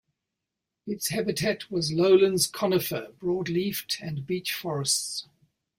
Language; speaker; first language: English; native; English